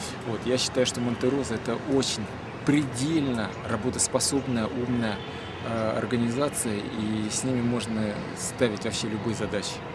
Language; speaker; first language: Russian; native; Russian